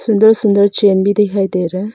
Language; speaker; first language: Hindi; non-native, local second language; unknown